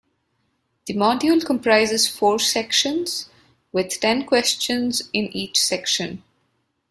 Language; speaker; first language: English; non-native, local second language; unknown